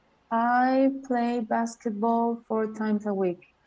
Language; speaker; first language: English; non-native, learner; Spanish